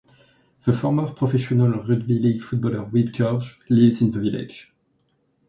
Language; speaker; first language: English; non-native, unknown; French